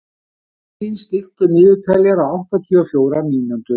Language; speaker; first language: Icelandic; native; Icelandic